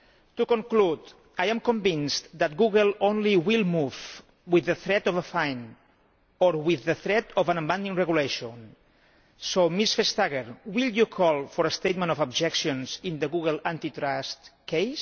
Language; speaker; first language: English; non-native, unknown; Catalan